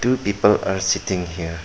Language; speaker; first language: English; non-native, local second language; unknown